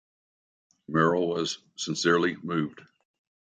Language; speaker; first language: English; native; English